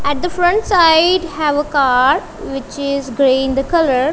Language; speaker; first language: English; non-native, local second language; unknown